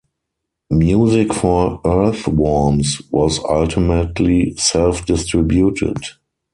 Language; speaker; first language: English; non-native, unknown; German